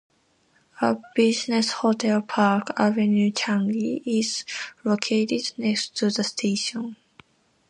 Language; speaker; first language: English; non-native, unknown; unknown